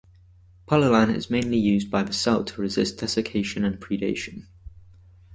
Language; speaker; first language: English; native; English